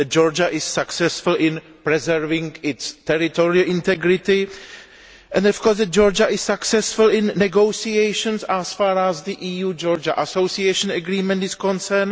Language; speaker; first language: English; non-native, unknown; Greek